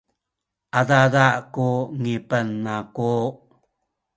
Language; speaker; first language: Sakizaya; native; Sakizaya